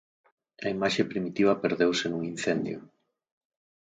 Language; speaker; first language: Galician; native; Galician